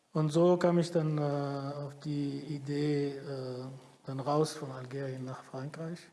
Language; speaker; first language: German; non-native, fluent; Arabic